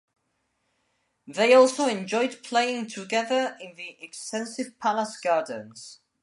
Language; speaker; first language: English; non-native, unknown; Spanish